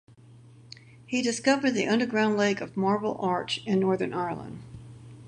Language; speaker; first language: English; native; English